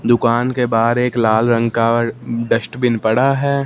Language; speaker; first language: Hindi; non-native, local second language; Punjabi